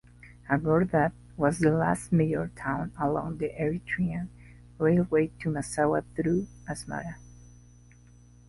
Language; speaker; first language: English; non-native, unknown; Spanish